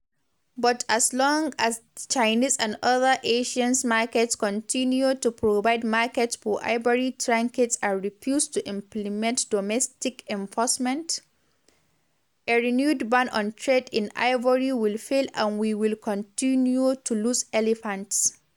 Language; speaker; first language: English; non-native, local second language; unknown